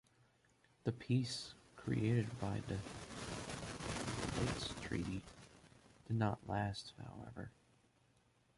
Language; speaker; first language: English; native; English